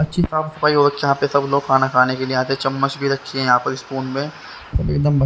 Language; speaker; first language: Hindi; native; Hindi